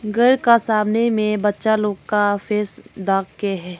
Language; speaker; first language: Hindi; non-native, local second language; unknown